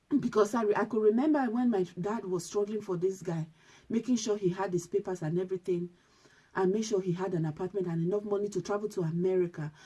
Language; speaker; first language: English; non-native, local second language; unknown